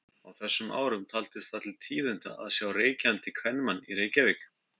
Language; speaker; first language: Icelandic; native; Icelandic